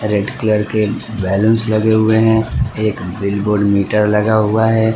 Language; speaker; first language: Hindi; non-native, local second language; Gujarati